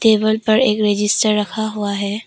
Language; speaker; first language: Hindi; non-native, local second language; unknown